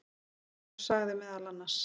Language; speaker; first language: Icelandic; native; Icelandic